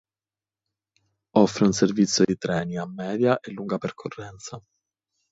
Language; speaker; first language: Italian; native; Italian